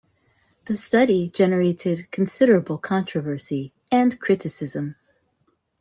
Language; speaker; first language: English; native; English